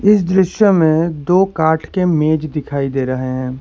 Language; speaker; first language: Hindi; non-native, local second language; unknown